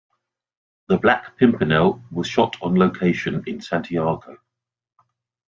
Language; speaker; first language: English; native; English